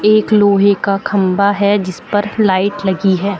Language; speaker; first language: Hindi; native; Hindi